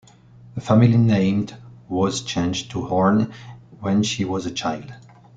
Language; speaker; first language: English; non-native, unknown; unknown